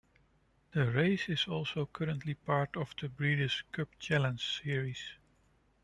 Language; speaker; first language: English; non-native, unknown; Dutch